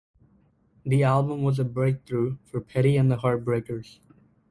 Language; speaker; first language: English; native; English